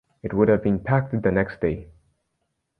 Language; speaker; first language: English; native; English